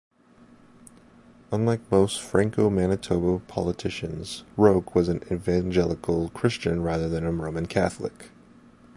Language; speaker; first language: English; native; English